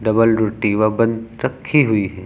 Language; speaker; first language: Hindi; native; Hindi